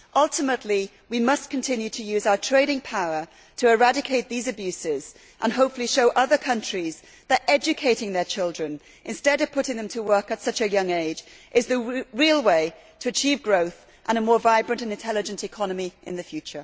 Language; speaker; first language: English; native; English